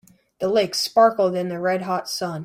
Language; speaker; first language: English; native; English